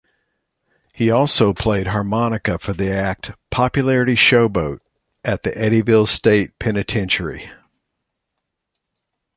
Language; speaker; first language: English; native; English